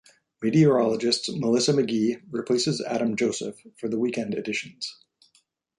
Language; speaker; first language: English; native; English